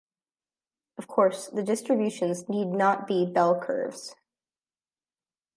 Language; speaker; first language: English; native; English